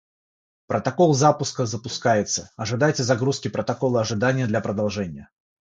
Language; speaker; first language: Russian; non-native, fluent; Georgian